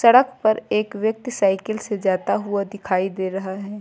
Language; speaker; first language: Hindi; native; Hindi